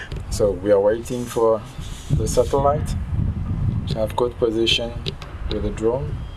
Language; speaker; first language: English; non-native, fluent; French